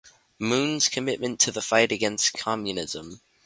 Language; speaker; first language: English; native; English